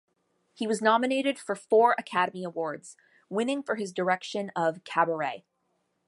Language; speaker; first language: English; native; English